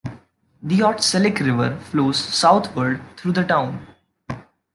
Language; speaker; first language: English; non-native, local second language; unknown